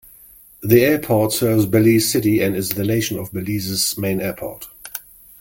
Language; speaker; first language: English; non-native, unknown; German